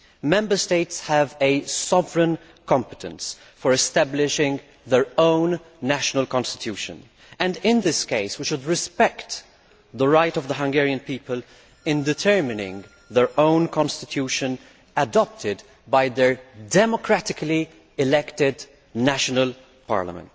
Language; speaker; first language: English; non-native, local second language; Maltese